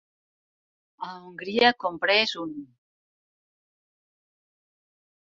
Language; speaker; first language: Catalan; non-native, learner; Spanish